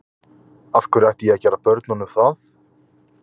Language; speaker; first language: Icelandic; native; Icelandic